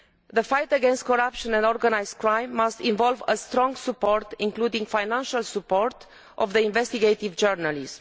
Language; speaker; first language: English; non-native, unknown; Romanian